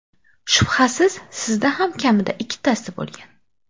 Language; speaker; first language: Uzbek; non-native, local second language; Kara-Kalpak